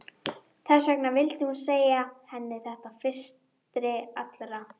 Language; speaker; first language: Icelandic; native; Icelandic